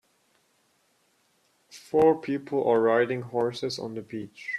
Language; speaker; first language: English; non-native, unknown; German